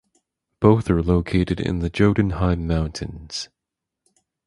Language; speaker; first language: English; native; English